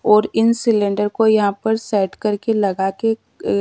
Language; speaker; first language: Hindi; native; Hindi